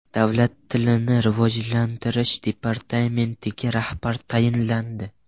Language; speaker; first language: Uzbek; non-native, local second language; Russian